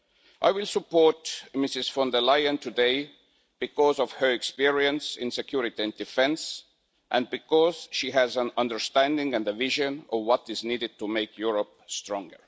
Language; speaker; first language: English; non-native, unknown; Estonian